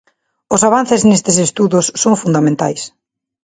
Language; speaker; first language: Galician; non-native, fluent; Spanish